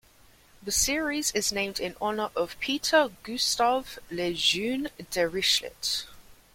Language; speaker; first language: English; native; English